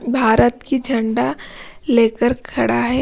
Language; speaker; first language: Hindi; non-native, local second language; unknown